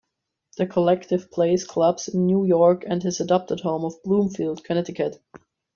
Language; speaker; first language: English; non-native, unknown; German